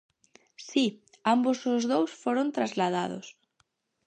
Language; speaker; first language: Galician; native; Galician